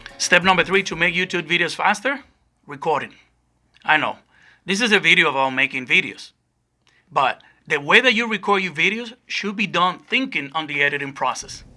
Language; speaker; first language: English; non-native, fluent; Spanish